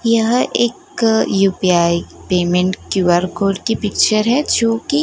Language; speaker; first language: Hindi; non-native, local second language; Gujarati